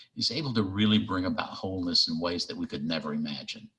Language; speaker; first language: English; native; English